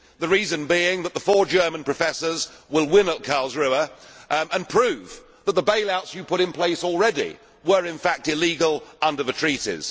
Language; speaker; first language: English; native; English